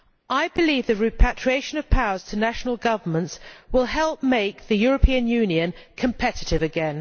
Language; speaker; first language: English; native; English